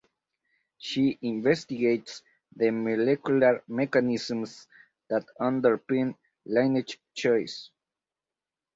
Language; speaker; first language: English; native; English